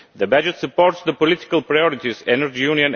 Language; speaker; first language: English; non-native, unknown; Bulgarian